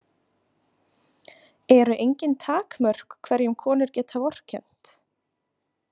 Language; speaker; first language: Icelandic; native; Icelandic